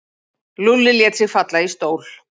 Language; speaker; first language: Icelandic; native; Icelandic